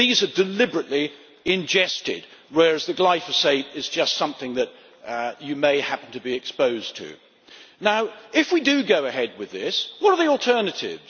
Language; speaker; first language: English; native; English